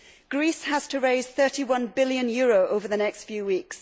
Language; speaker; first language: English; native; English